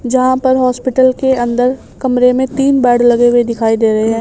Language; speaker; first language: Hindi; native; Hindi